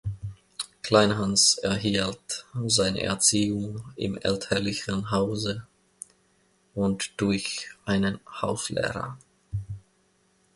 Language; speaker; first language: German; non-native, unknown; Finnish